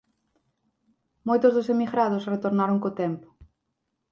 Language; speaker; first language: Galician; native; Galician